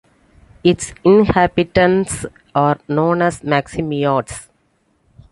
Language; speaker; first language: English; non-native, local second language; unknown